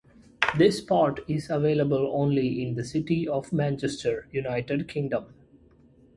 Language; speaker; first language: English; non-native, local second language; Malayalam